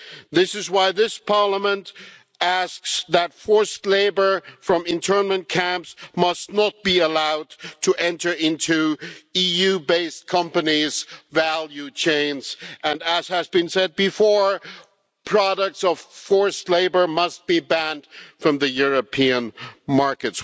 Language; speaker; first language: English; non-native, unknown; German